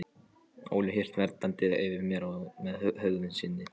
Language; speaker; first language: Icelandic; non-native, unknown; Polish